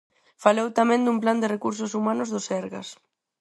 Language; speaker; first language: Galician; non-native, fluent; Spanish